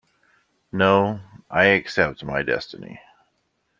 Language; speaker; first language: English; native; English